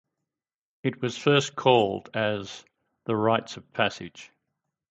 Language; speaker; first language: English; native; English